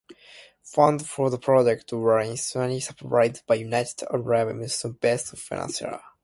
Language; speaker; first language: English; non-native, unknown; Japanese